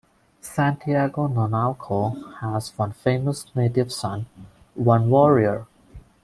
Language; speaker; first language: English; non-native, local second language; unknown